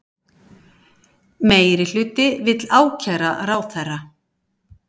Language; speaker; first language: Icelandic; native; Icelandic